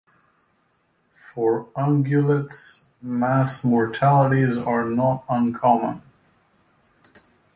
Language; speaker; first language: English; native; English